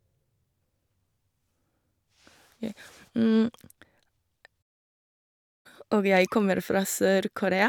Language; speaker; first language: Norwegian; non-native, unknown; Korean